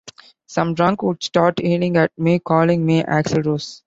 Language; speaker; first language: English; non-native, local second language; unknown